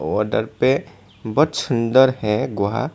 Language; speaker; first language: Hindi; non-native, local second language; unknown